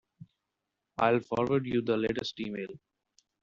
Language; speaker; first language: English; non-native, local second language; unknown